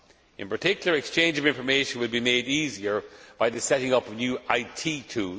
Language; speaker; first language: English; non-native, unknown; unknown